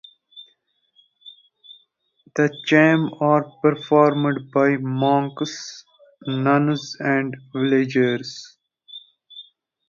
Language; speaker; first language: English; non-native, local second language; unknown